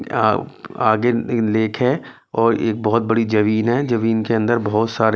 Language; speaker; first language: Hindi; native; Hindi